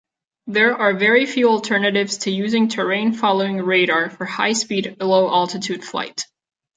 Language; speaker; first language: English; non-native, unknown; Catalan